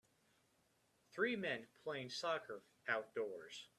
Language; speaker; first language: English; native; English